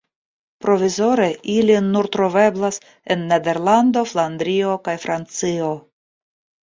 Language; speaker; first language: Esperanto; non-native, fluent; Russian